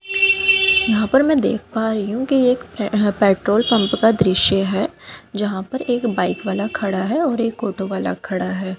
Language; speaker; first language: Hindi; native; Hindi